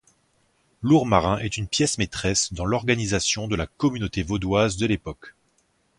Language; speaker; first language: French; native; French